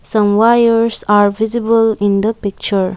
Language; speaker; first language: English; non-native, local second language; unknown